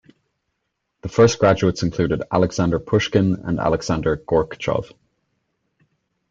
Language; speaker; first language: English; native; English